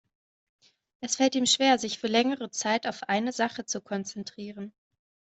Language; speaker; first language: German; native; German